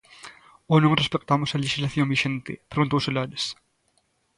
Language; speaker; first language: Galician; native; Galician